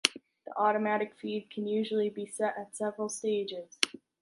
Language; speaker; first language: English; native; English